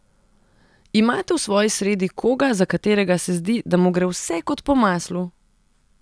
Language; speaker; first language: Slovenian; non-native, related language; Serbian